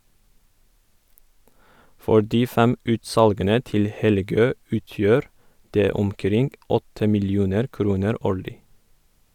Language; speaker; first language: Norwegian; non-native, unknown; Kurdish